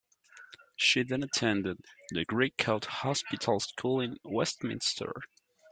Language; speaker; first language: English; non-native, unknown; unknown